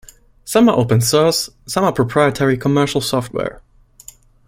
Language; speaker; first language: English; non-native, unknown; German